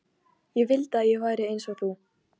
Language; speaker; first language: Icelandic; non-native, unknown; Polish